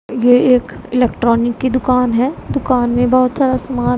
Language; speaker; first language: Hindi; non-native, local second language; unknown